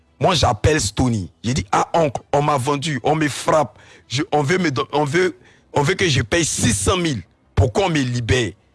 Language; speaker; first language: French; non-native, local second language; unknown